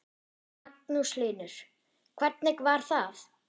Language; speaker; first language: Icelandic; non-native, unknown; German